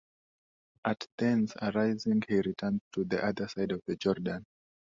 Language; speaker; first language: English; non-native, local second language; Swahili